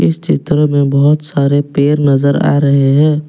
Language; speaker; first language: Hindi; non-native, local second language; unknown